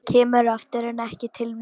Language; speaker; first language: Icelandic; non-native, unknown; Polish